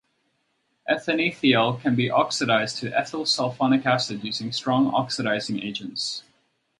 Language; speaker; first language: English; native; English